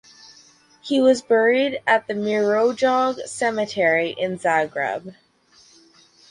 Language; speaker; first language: English; native; English